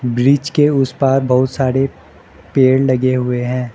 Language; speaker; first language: Hindi; non-native, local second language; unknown